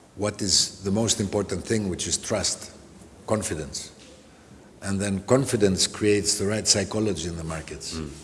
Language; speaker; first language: English; non-native, fluent; Greek